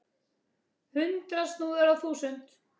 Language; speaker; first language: Icelandic; native; Icelandic